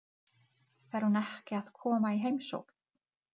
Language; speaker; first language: Icelandic; non-native, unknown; Czech